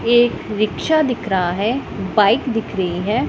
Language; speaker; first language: Hindi; non-native, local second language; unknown